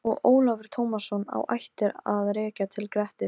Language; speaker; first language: Icelandic; non-native, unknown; Polish